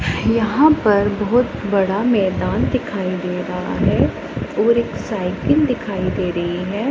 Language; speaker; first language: Hindi; non-native, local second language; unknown